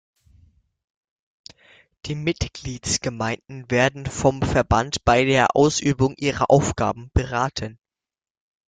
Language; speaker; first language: German; native; German